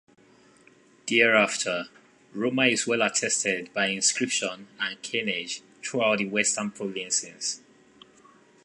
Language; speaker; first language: English; non-native, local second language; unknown